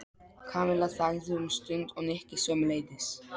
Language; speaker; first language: Icelandic; non-native, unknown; Polish